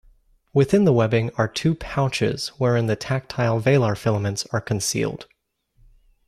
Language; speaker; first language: English; native; English